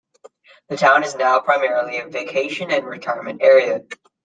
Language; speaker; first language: English; native; English